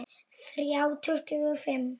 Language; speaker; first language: Icelandic; non-native, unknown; Polish